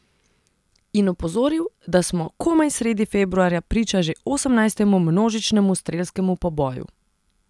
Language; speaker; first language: Slovenian; non-native, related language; Serbian